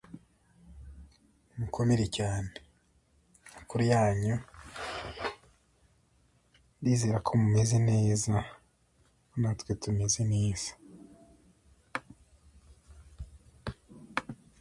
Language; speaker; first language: English; non-native, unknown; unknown